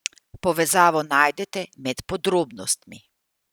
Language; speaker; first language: Slovenian; native; Slovenian